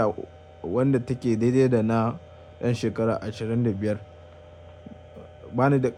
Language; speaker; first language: Hausa; native; Hausa